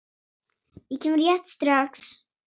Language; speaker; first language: Icelandic; non-native, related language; Swedish